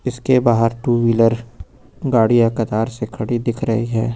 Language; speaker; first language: Hindi; native; Hindi